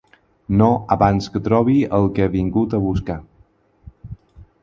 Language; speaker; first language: Catalan; non-native, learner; Spanish